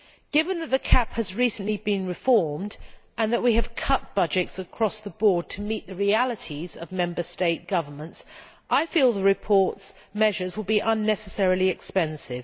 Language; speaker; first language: English; native; English